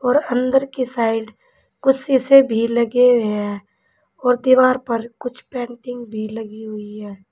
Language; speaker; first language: Hindi; native; Hindi